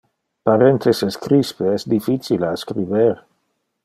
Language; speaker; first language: Interlingua; non-native, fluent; Dutch